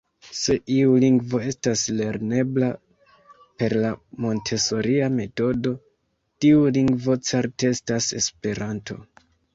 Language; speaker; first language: Esperanto; non-native, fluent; Kinyarwanda